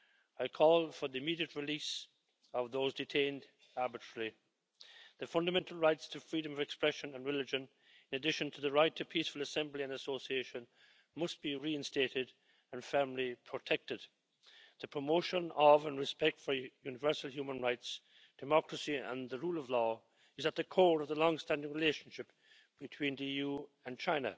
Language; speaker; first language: English; native; English